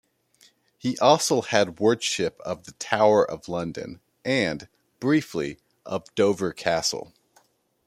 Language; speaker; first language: English; native; English